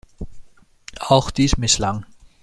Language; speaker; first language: German; native; German